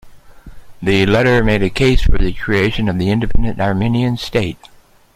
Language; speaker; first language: English; native; English